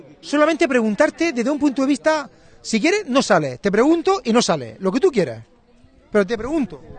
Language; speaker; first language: Spanish; native; Spanish